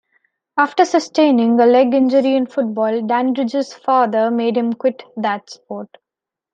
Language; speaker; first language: English; non-native, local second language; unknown